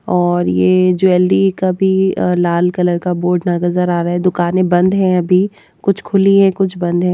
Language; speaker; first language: Hindi; native; Hindi